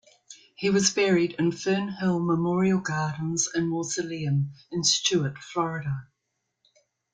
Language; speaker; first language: English; native; English